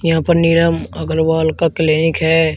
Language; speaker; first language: Hindi; native; Hindi